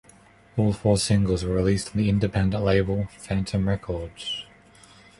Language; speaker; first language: English; non-native, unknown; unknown